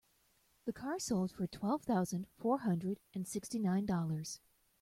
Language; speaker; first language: English; native; English